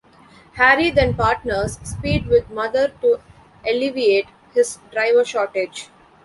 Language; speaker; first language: English; non-native, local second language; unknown